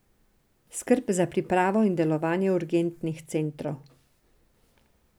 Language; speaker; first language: Slovenian; non-native, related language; Serbian